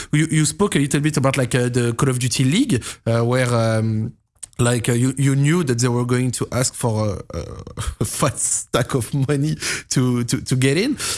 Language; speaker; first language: English; non-native, fluent; French